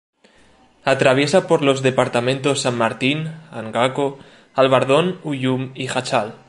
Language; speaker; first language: Spanish; native; Spanish